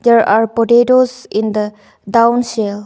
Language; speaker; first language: English; non-native, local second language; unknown